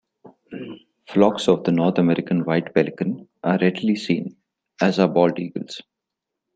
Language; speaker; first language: English; non-native, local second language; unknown